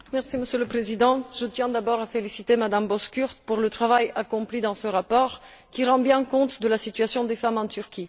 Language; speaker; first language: French; non-native, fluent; Bulgarian